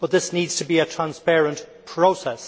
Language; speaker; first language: English; native; English